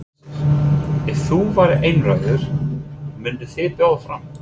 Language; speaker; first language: Icelandic; non-native, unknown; English